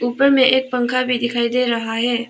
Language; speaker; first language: Hindi; non-native, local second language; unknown